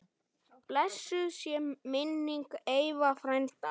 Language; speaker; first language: Icelandic; native; Icelandic